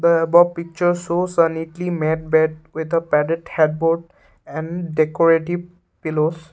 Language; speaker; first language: English; non-native, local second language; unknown